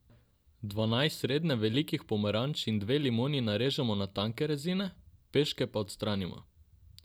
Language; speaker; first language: Slovenian; non-native, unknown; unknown